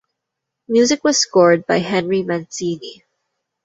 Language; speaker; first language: English; non-native, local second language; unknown